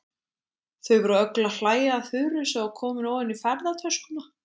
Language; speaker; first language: Icelandic; native; Icelandic